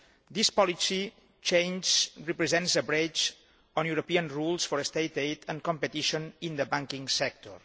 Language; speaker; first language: English; non-native, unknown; Catalan